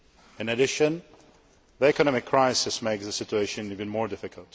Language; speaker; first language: English; non-native, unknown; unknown